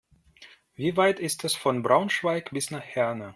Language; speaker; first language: German; non-native, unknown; Russian